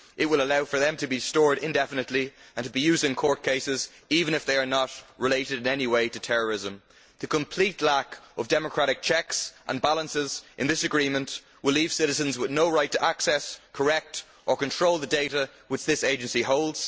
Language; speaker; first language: English; native; English